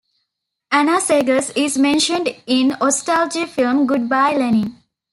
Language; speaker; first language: English; non-native, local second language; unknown